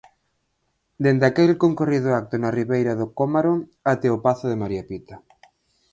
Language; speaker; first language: Galician; native; Galician